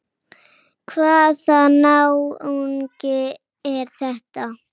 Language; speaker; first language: Icelandic; native; Icelandic